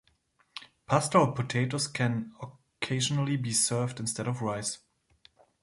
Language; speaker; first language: English; non-native, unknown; German